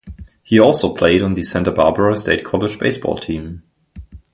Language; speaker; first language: English; non-native, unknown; German